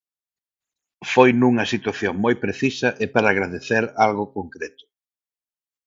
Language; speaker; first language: Galician; non-native, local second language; Spanish